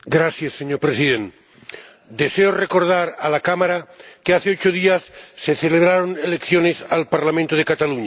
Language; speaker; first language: Spanish; non-native, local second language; Catalan